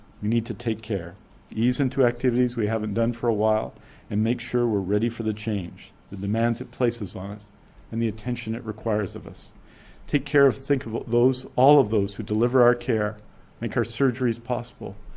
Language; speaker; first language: English; native; English